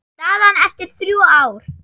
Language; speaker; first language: Icelandic; non-native, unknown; German